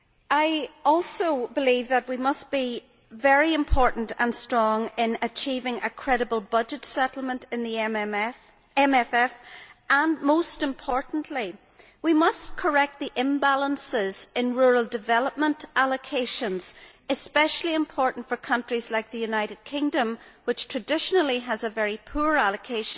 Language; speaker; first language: English; native; English